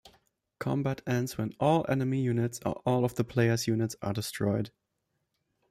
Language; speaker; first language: English; non-native, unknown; German